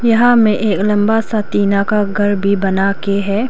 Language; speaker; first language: Hindi; non-native, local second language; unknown